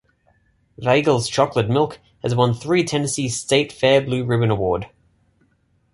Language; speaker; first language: English; native; English